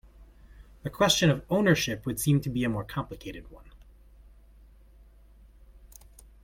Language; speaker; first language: English; native; English